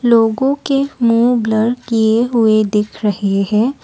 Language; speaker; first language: Hindi; non-native, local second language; Assamese